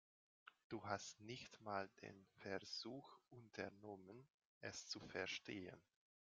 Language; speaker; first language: German; non-native, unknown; Hungarian